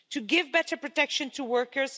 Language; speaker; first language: English; non-native, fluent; Dutch